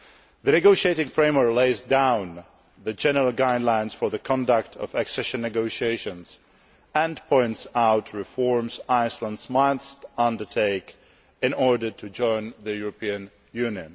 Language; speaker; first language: English; non-native, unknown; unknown